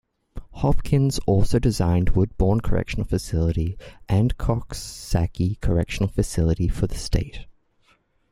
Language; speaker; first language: English; native; English